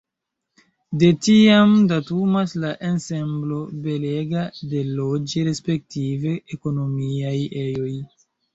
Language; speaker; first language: Esperanto; non-native, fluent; Chinese